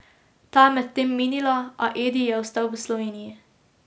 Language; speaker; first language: Slovenian; native; Slovenian